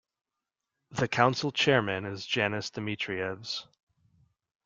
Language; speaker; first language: English; native; English